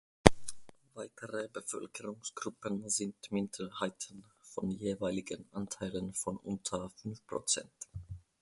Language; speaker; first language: German; non-native, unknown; Finnish